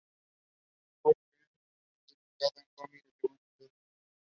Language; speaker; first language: English; non-native, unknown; Spanish